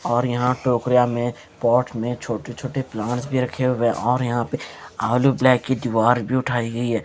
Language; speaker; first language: Hindi; native; Hindi